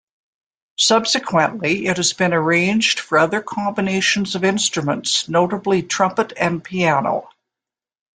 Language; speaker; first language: English; native; English